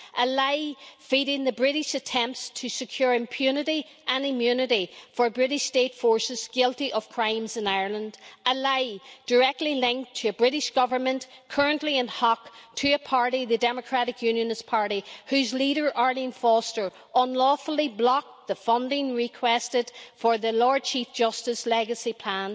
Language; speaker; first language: English; native; English